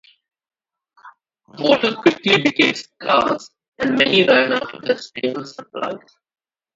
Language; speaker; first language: English; non-native, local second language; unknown